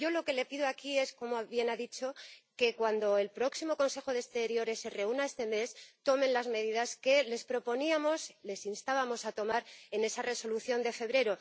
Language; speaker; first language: Spanish; native; Spanish